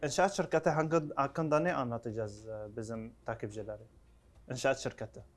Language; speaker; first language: Turkish; non-native, learner; Arabic